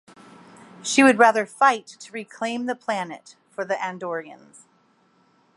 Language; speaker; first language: English; native; English